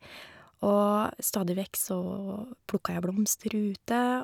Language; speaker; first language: Norwegian; native; Norwegian